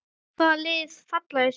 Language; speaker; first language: Icelandic; native; Icelandic